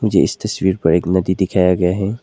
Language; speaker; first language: Hindi; non-native, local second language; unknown